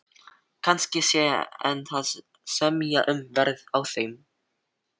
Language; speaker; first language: Icelandic; non-native, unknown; Filipino